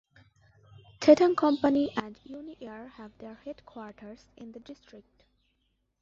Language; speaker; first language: English; non-native, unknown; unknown